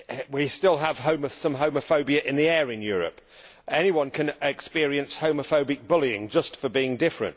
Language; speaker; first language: English; native; English